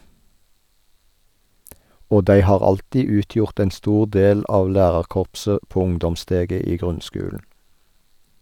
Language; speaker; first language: Norwegian; native; Norwegian